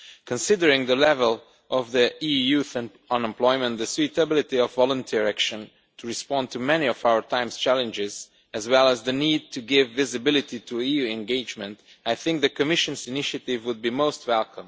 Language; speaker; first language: English; non-native, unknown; Romanian